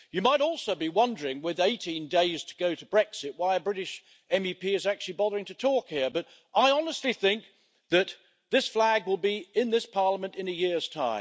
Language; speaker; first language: English; native; English